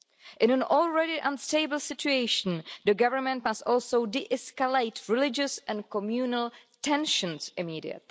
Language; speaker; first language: English; non-native, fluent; Czech